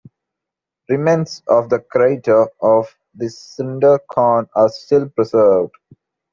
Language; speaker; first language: English; non-native, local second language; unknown